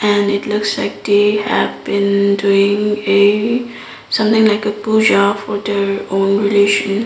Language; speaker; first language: English; non-native, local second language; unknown